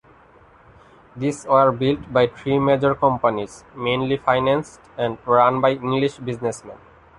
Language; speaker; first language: English; non-native, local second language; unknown